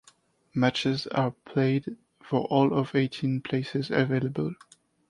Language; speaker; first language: English; non-native, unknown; French